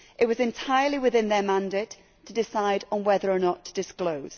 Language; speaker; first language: English; native; English